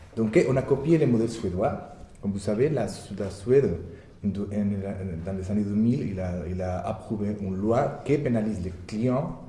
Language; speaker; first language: French; non-native, fluent; Spanish